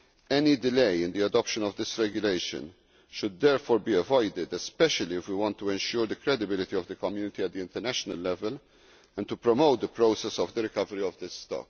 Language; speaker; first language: English; non-native, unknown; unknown